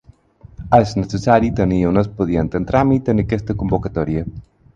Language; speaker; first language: Catalan; non-native, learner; Spanish